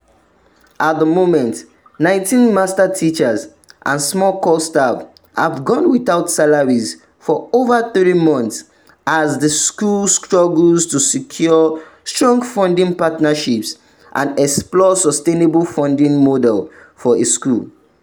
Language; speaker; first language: English; non-native, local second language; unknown